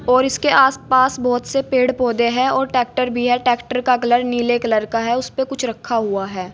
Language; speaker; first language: Hindi; native; Hindi